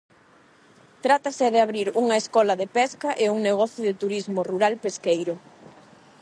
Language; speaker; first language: Galician; non-native, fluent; Spanish